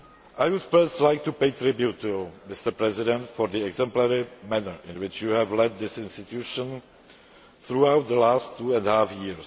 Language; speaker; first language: English; non-native, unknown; Czech